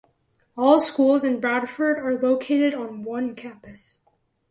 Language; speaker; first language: English; native; English